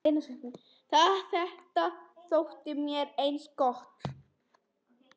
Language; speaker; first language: Icelandic; non-native, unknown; Polish